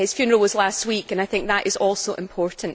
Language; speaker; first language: English; native; English